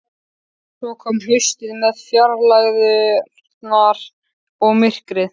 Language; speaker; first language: Icelandic; native; Icelandic